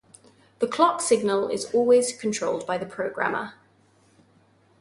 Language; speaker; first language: English; non-native, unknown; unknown